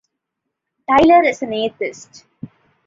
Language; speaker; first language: English; non-native, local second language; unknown